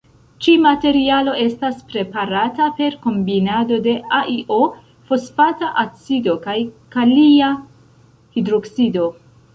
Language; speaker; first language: Esperanto; non-native, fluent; Central Kurdish